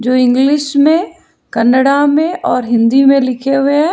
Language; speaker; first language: Hindi; non-native, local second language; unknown